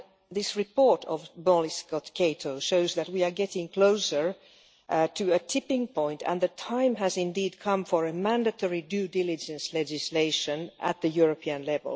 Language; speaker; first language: English; non-native, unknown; Finnish